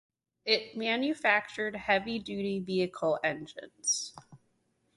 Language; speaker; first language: English; native; English